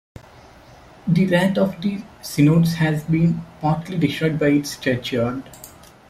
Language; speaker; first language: English; non-native, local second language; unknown